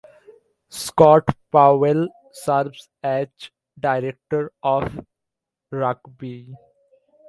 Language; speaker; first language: English; non-native, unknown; Bangla